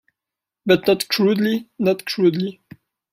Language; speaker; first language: English; non-native, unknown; French